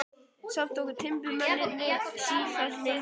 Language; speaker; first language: Icelandic; native; Icelandic